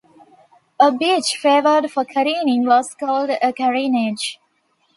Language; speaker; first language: English; non-native, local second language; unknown